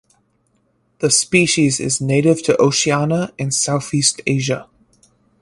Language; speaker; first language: English; native; English